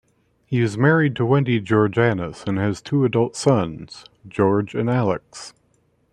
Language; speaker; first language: English; native; English